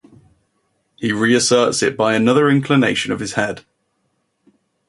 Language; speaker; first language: English; native; English